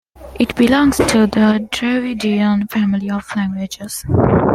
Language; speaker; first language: English; non-native, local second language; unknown